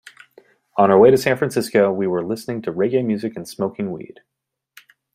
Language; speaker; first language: English; native; English